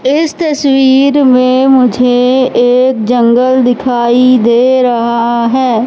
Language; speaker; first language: Hindi; native; Hindi